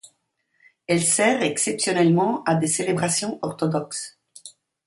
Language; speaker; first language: French; non-native, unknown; Italian